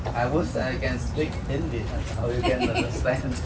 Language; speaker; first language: English; non-native, learner; Vietnamese